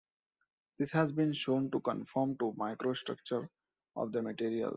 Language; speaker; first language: English; non-native, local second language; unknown